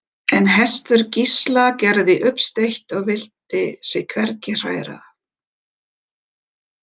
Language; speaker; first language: Icelandic; non-native, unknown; German